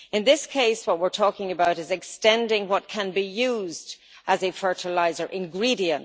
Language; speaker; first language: English; native; English